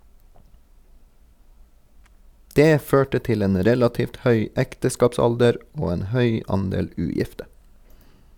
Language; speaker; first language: Norwegian; native; Norwegian